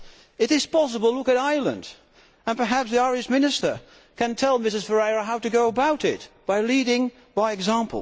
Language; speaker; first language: English; non-native, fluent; Dutch